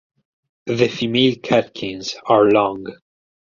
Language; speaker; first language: English; non-native, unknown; Italian